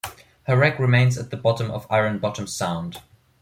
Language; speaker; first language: English; non-native, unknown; German